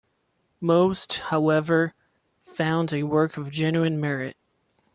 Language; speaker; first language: English; non-native, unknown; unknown